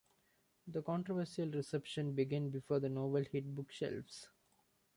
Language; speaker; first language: English; non-native, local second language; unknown